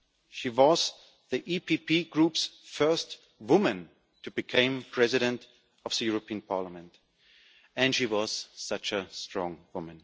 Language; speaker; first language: English; non-native, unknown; German